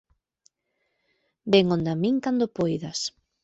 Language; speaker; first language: Galician; native; Galician